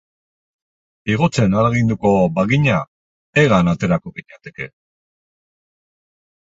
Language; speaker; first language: Basque; non-native, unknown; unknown